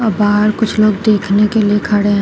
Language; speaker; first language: Hindi; native; Hindi